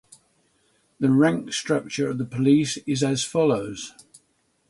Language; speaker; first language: English; native; English